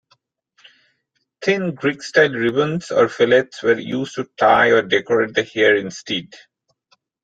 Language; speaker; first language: English; non-native, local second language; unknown